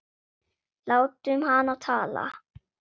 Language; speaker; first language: Icelandic; non-native, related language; Swedish